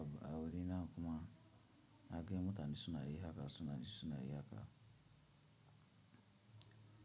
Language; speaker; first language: Hausa; non-native, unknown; Tiv